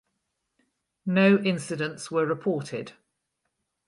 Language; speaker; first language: English; native; English